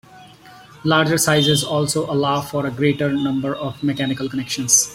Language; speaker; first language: English; non-native, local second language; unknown